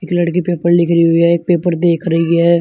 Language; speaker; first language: Hindi; native; Hindi